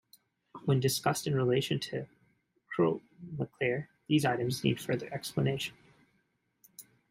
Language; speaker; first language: English; native; English